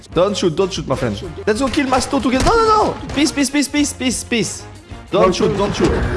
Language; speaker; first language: English; non-native, learner; French